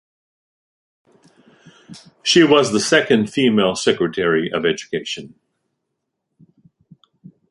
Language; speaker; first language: English; native; English